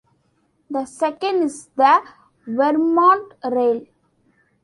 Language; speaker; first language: English; non-native, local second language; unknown